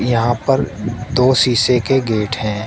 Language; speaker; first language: Hindi; native; Hindi